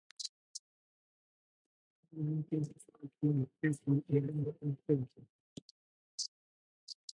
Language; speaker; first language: English; non-native, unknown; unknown